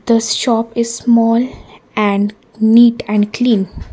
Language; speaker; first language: English; non-native, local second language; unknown